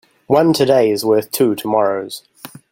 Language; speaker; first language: English; native; English